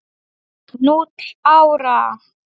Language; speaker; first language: Icelandic; non-native, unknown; Polish